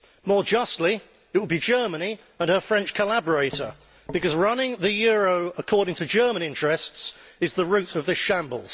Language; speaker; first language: English; native; English